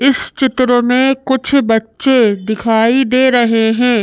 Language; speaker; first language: Hindi; native; Hindi